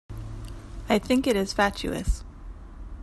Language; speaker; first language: English; native; English